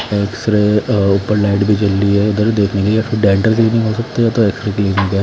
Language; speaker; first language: Hindi; non-native, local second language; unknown